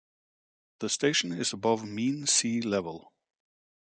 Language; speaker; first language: English; native; English